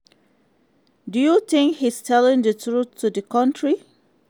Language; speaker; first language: English; non-native, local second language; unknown